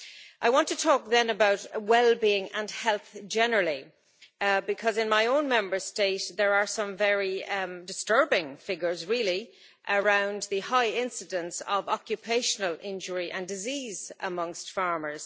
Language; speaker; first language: English; native; English